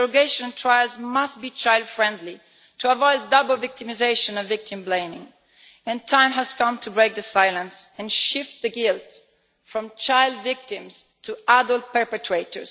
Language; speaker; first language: English; non-native, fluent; Italian